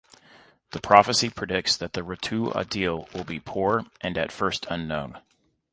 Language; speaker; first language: English; native; English